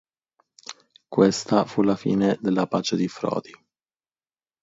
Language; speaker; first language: Italian; native; Italian